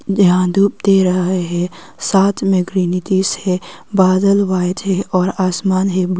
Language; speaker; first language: Hindi; early bilingual, other home language; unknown